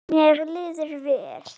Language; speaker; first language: Icelandic; non-native, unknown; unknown